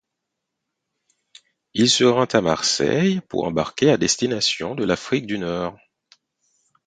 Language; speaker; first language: French; non-native, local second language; Haitian Creole